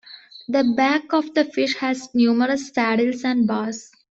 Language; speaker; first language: English; non-native, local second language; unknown